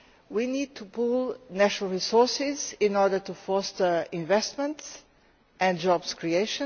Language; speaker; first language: English; non-native, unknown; Portuguese